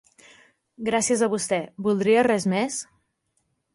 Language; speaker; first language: Catalan; native; Catalan